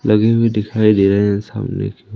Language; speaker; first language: Hindi; native; Hindi